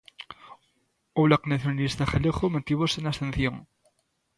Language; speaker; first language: Galician; native; Galician